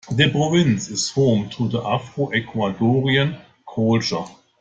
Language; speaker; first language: English; non-native, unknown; German